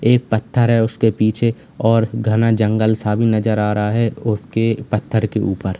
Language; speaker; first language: Hindi; native; Hindi